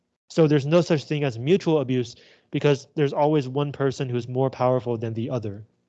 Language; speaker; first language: English; non-native, fluent; Chinese